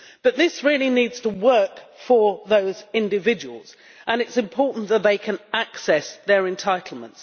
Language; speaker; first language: English; native; English